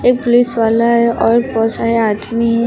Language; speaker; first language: Hindi; native; Hindi